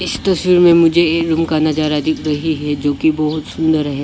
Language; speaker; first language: Hindi; non-native, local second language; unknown